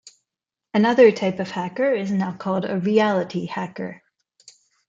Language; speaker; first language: English; non-native, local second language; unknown